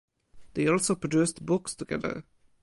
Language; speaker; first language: English; non-native, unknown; Polish